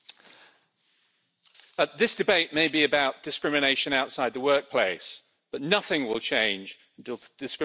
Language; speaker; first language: English; native; English